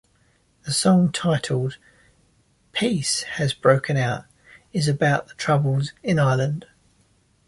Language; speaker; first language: English; native; English